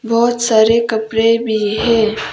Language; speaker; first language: Hindi; non-native, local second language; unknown